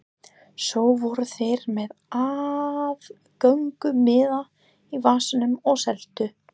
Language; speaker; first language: Icelandic; non-native, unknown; English